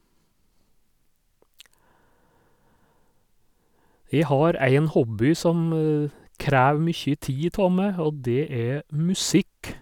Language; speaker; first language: Norwegian; native; Norwegian